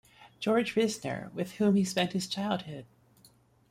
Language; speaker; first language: English; native; English